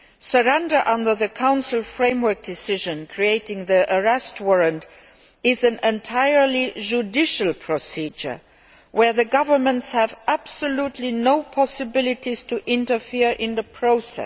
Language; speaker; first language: English; non-native, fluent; Luxembourgish